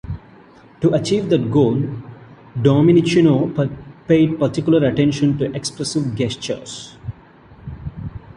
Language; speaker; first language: English; non-native, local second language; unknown